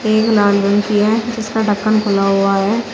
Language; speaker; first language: Hindi; native; Hindi